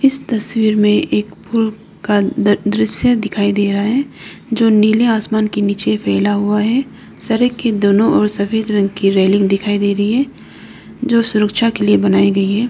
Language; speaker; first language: Hindi; non-native, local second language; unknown